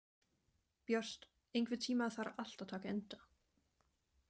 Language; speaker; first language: Icelandic; non-native, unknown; German